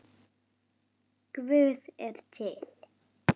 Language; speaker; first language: Icelandic; native; Icelandic